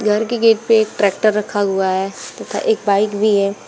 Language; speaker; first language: Hindi; native; Hindi